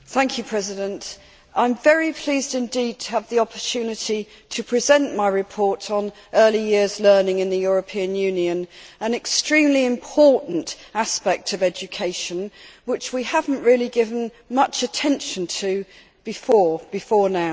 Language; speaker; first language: English; native; English